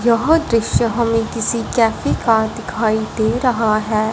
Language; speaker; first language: Hindi; non-native, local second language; Punjabi